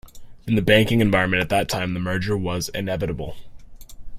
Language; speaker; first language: English; native; English